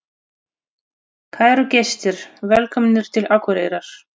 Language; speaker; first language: Icelandic; non-native, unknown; Russian